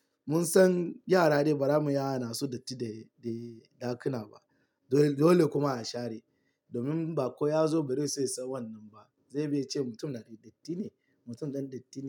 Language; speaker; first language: Hausa; non-native, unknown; Yoruba